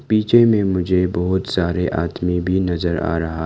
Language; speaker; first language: Hindi; non-native, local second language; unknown